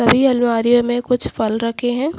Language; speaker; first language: Hindi; native; Hindi